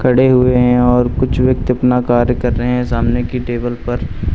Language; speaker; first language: Hindi; native; Hindi